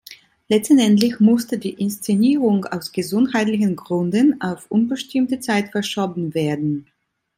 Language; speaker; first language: German; non-native, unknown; Italian